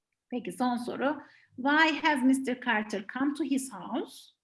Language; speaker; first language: English; non-native, fluent; Turkish